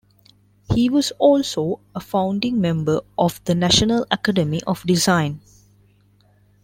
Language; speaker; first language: English; non-native, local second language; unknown